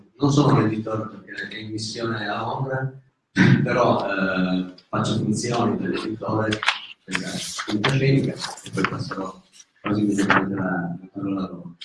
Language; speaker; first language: Italian; native; Italian